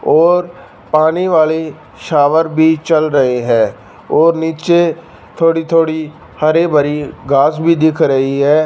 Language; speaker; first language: Hindi; non-native, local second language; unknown